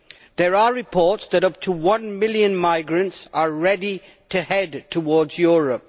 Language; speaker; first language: English; native; English